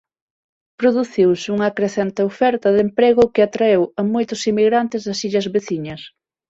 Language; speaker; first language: Galician; non-native, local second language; Spanish